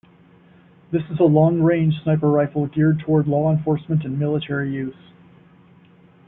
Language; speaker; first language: English; native; English